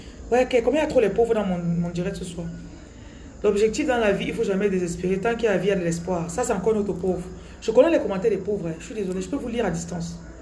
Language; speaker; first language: French; non-native, local second language; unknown